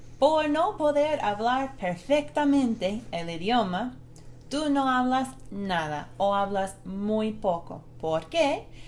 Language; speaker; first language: Spanish; non-native, fluent; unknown